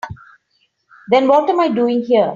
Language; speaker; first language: English; non-native, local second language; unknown